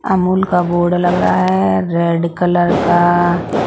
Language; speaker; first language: Hindi; non-native, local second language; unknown